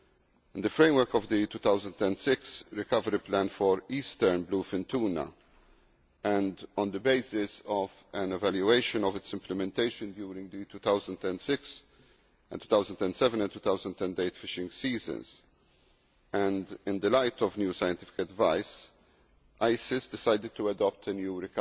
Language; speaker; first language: English; non-native, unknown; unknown